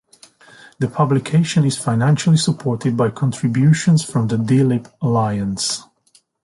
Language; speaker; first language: English; native; English